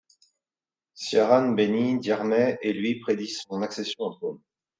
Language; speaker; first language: French; native; French